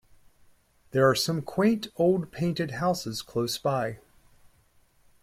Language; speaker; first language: English; native; English